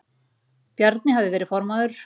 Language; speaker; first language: Icelandic; native; Icelandic